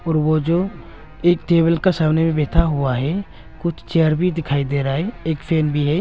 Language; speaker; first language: Hindi; early bilingual, other home language; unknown